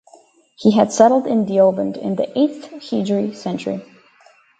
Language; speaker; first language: English; native; English